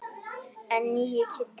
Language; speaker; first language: Icelandic; native; Icelandic